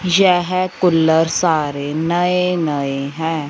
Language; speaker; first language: Hindi; non-native, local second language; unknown